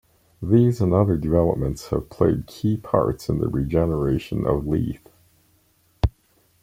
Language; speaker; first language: English; native; English